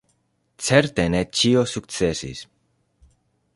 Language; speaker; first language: Esperanto; non-native, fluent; Spanish